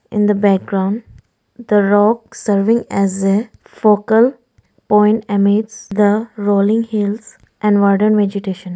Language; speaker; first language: English; non-native, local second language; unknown